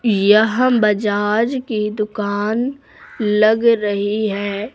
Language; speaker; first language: Hindi; native; Hindi